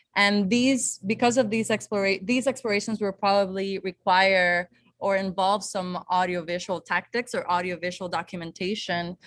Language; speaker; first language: English; non-native, local second language; Spanish